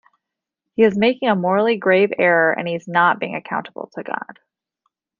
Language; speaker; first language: English; native; English